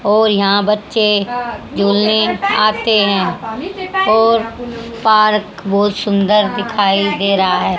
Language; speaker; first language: Hindi; native; Hindi